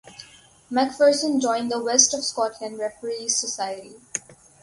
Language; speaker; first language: English; non-native, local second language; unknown